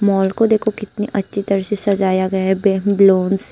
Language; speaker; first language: Hindi; non-native, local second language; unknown